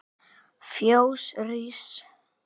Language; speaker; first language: Icelandic; native; Icelandic